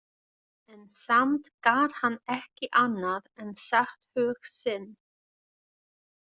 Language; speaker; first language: Icelandic; non-native, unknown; German